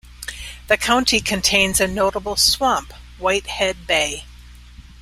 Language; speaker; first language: English; native; English